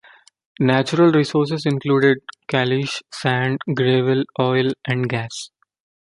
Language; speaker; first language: English; non-native, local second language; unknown